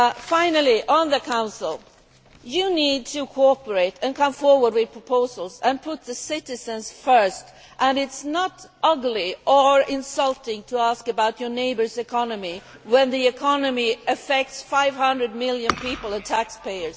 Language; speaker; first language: English; non-native, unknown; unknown